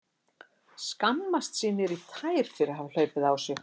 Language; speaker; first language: Icelandic; native; Icelandic